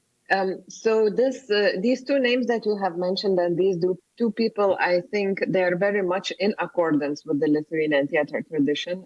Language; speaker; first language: English; non-native, fluent; Lithuanian